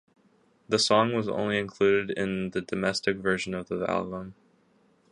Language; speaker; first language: English; native; English